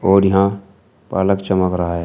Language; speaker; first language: Hindi; native; Hindi